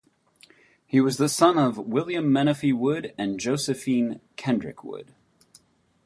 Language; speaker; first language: English; native; English